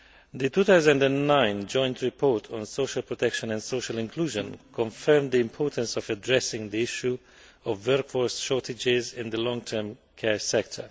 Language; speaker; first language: English; non-native, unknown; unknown